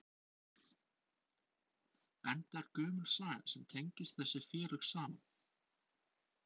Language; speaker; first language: Icelandic; non-native, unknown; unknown